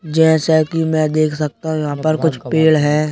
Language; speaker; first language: Hindi; native; Hindi